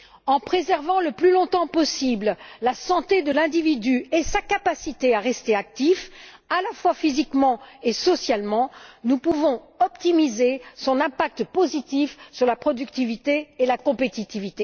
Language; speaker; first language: French; native; French